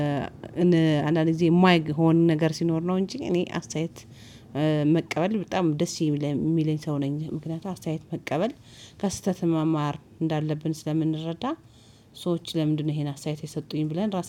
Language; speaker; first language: Amharic; native; Amharic